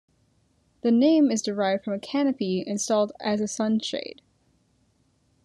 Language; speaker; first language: English; native; English